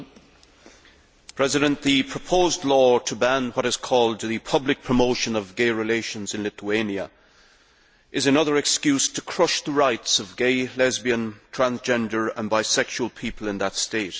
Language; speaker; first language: English; native; English